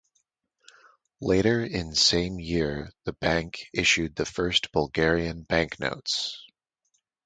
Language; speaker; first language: English; native; English